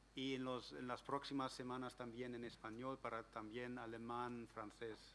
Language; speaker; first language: Spanish; non-native, fluent; German